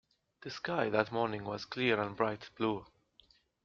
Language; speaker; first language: English; native; English